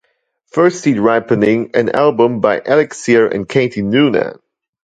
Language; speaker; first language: English; non-native, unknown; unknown